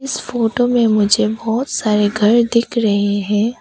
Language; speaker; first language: Hindi; non-native, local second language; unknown